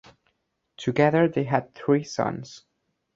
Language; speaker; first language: English; non-native, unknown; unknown